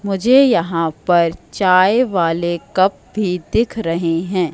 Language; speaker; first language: Hindi; native; Hindi